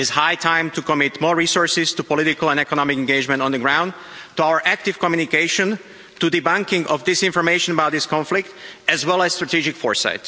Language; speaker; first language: English; non-native, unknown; Slovak